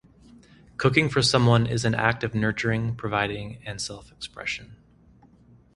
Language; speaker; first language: English; native; English